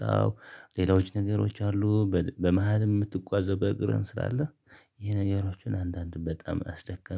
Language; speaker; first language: Amharic; non-native, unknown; Tigrinya